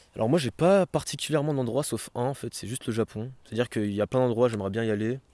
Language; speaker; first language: French; native; French